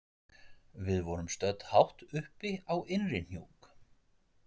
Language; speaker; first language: Icelandic; native; Icelandic